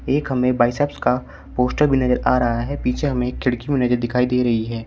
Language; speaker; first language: Hindi; native; Hindi